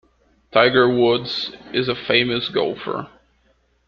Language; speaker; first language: English; native; English